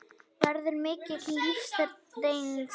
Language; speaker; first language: Icelandic; native; Icelandic